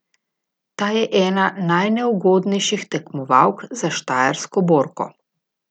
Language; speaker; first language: Slovenian; native; Slovenian